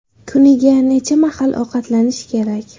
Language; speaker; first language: Uzbek; native; Uzbek